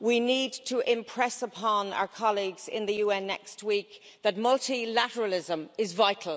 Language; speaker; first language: English; native; English